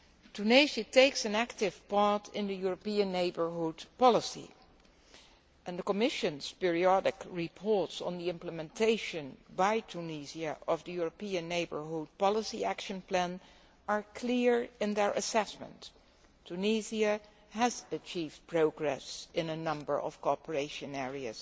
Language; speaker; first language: English; non-native, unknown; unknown